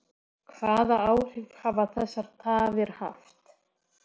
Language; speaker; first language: Icelandic; non-native, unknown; Polish